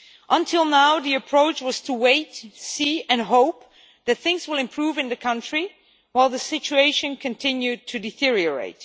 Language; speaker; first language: English; non-native, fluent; Dutch